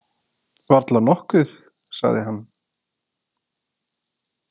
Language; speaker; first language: Icelandic; native; Icelandic